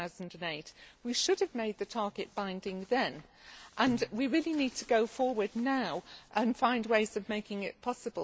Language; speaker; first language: English; native; English